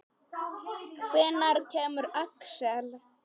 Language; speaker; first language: Icelandic; non-native, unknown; Polish